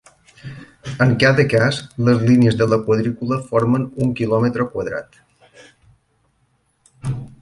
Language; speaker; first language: Catalan; native; Catalan